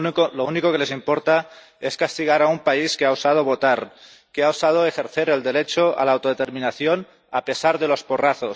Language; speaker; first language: Spanish; non-native, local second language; Catalan